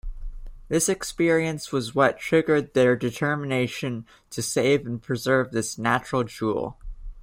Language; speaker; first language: English; native; English